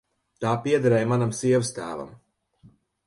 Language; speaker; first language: Latvian; native; Latvian